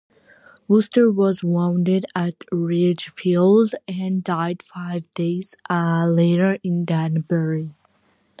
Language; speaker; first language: English; non-native, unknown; Georgian